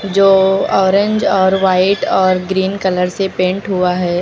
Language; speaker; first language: Hindi; native; Hindi